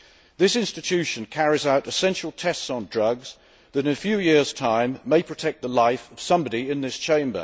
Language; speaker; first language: English; native; English